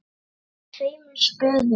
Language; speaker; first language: Icelandic; native; Icelandic